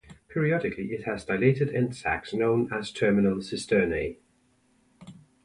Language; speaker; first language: English; non-native, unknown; Danish